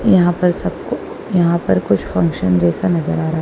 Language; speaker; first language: Hindi; non-native, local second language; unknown